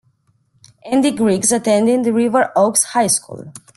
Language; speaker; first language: English; non-native, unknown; Romanian